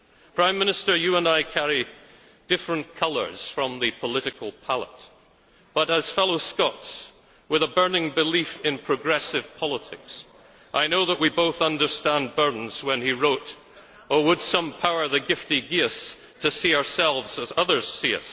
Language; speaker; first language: English; native; English